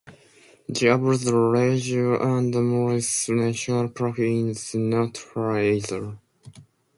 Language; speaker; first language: English; non-native, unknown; Japanese